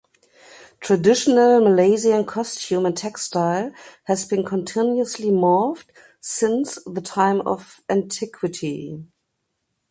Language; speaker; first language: English; non-native, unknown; German